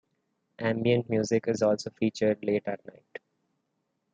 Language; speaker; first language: English; non-native, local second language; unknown